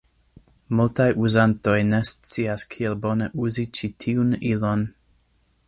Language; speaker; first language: Esperanto; non-native, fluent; English